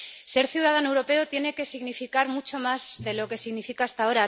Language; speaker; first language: Spanish; native; Spanish